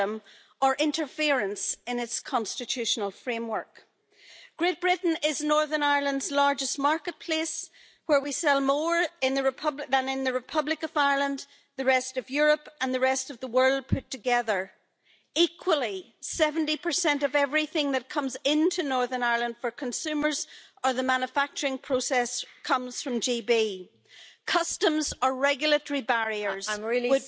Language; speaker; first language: French; native; French